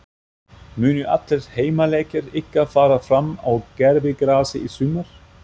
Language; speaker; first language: Icelandic; non-native, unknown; German